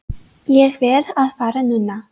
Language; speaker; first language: Icelandic; non-native, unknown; English